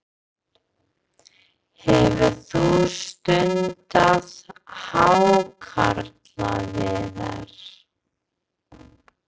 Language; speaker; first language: Icelandic; non-native, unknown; English